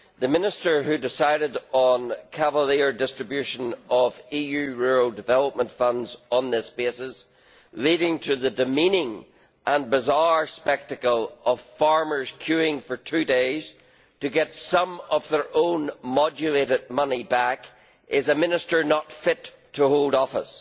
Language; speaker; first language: English; native; English